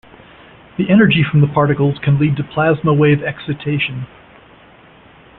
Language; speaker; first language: English; native; English